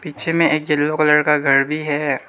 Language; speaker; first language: Hindi; non-native, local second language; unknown